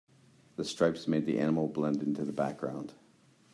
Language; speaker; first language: English; native; English